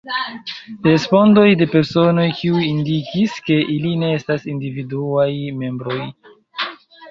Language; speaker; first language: Esperanto; non-native, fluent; Chinese